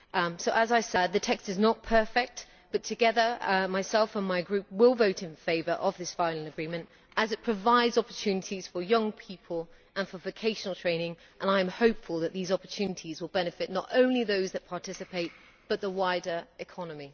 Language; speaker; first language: English; native; English